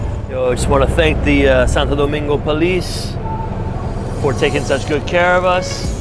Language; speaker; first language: English; native; English